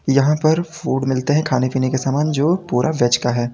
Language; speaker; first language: Hindi; native; Hindi